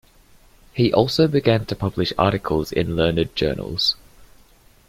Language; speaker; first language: English; native; English